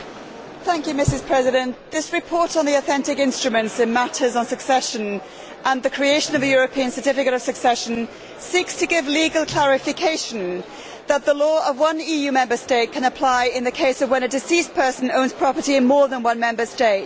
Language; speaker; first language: English; native; English